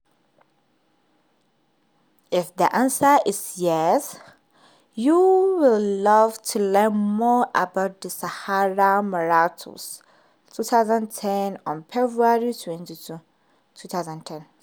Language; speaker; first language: English; non-native, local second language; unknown